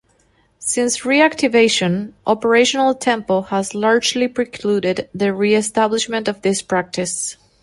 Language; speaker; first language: English; non-native, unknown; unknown